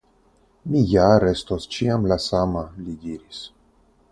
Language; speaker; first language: Esperanto; non-native, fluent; Russian